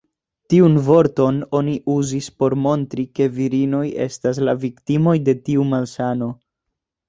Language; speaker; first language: Esperanto; non-native, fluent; Spanish